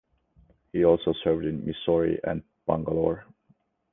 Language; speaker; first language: English; non-native, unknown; Estonian